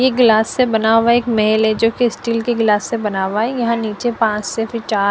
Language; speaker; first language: Hindi; non-native, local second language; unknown